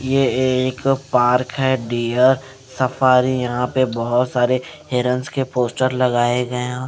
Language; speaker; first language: Hindi; non-native, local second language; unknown